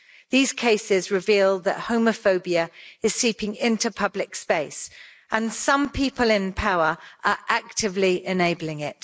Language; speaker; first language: English; native; English